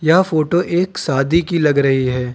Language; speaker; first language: Hindi; native; Hindi